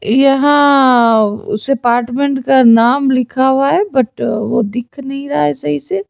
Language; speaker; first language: Hindi; non-native, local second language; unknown